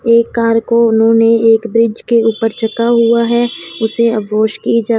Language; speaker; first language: Hindi; non-native, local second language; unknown